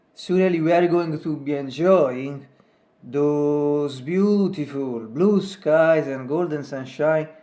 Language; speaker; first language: English; non-native, fluent; Italian